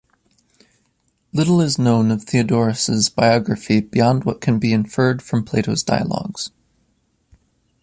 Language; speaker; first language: English; native; English